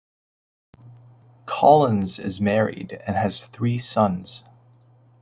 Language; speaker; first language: English; native; English